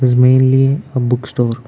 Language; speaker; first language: English; non-native, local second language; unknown